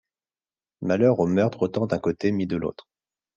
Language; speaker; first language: French; native; French